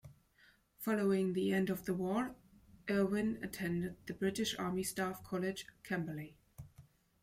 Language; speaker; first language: English; non-native, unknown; German